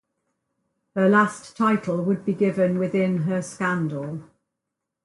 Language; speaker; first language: English; native; English